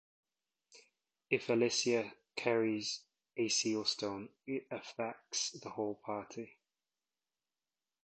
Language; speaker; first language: English; native; English